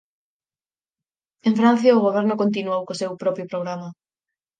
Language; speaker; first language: Galician; native; Galician